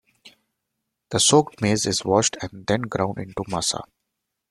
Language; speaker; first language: English; non-native, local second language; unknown